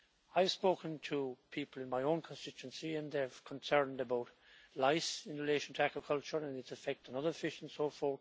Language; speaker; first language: English; native; English